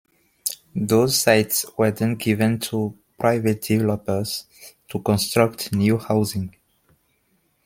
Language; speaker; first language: English; non-native, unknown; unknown